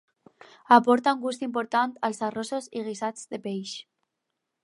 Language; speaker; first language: Catalan; non-native, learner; Spanish